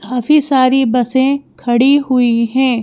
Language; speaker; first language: Hindi; native; Hindi